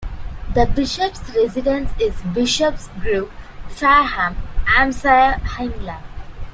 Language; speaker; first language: English; non-native, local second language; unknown